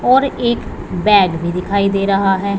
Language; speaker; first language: Hindi; non-native, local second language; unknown